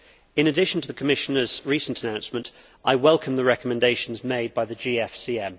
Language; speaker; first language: English; native; English